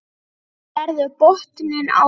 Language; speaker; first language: Icelandic; native; Icelandic